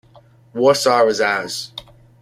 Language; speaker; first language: English; native; English